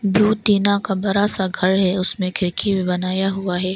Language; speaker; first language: Hindi; non-native, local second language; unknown